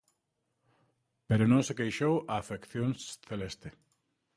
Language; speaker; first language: Galician; native; Galician